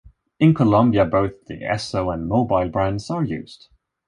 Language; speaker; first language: English; non-native, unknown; Swedish